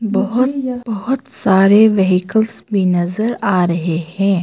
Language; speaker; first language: Hindi; non-native, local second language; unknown